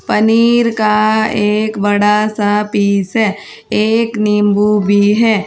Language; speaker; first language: Hindi; native; Hindi